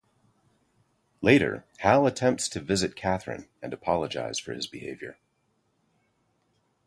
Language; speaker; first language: English; native; English